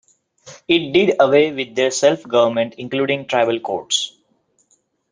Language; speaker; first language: English; non-native, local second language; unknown